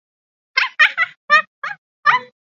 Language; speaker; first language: English; native; English